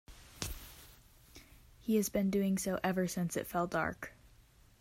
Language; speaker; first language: English; native; English